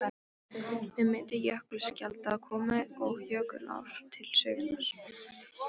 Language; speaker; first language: Icelandic; non-native, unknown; Polish